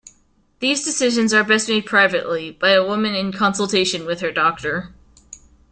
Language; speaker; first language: English; native; English